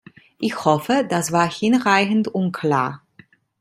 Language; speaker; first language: German; non-native, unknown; Italian